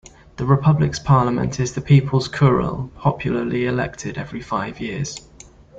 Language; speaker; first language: English; native; English